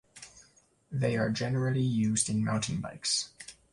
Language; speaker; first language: English; native; English